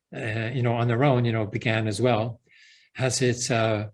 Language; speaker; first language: English; early bilingual, other home language; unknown